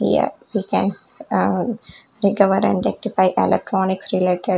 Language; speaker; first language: English; non-native, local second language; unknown